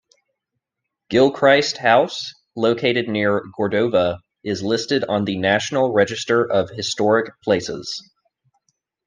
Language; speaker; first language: English; native; English